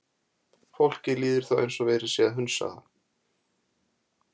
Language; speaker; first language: Icelandic; native; Icelandic